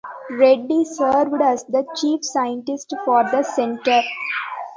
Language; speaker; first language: English; non-native, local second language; Tamil